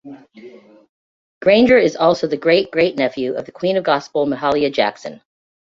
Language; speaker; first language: English; native; English